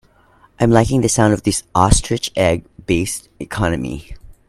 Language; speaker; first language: English; non-native, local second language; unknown